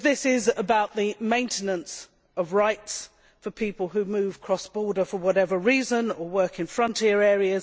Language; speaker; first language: English; native; English